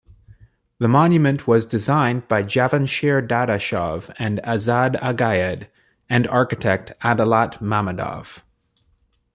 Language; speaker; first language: English; native; English